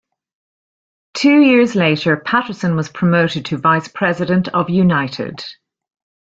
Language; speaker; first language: English; native; English